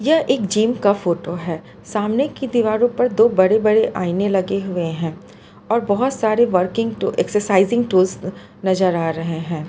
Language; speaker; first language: Hindi; non-native, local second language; Gujarati